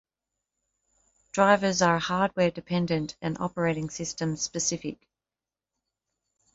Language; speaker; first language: English; native; English